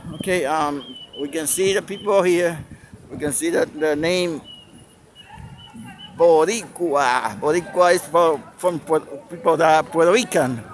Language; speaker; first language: English; non-native, fluent; Spanish